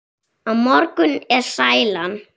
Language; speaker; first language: Icelandic; native; Icelandic